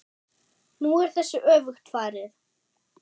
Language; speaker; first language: Icelandic; non-native, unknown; German